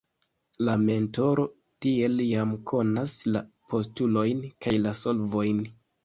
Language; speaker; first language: Esperanto; non-native, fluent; Kinyarwanda